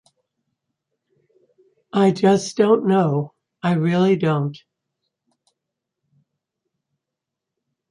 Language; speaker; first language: English; native; English